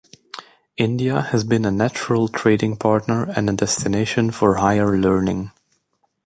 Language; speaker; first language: English; native; English